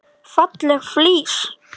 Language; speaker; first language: Icelandic; native; Icelandic